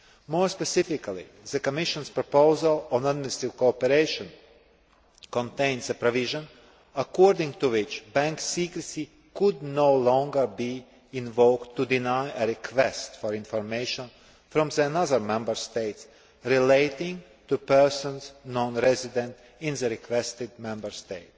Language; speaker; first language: English; non-native, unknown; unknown